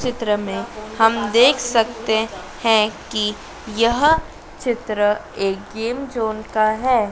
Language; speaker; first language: Hindi; native; Hindi